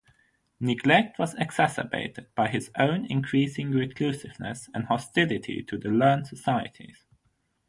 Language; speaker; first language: English; non-native, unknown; German